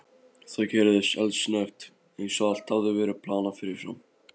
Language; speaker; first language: Icelandic; non-native, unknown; Polish